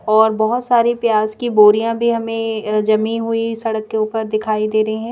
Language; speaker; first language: Hindi; native; Hindi